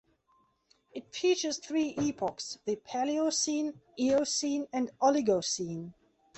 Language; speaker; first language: English; non-native, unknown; Belarusian